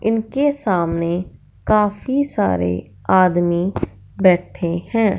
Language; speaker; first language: Hindi; non-native, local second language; Punjabi